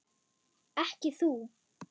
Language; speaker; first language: Icelandic; non-native, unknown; German